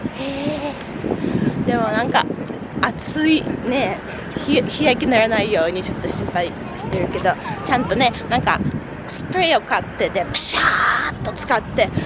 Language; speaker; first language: Japanese; non-native, fluent; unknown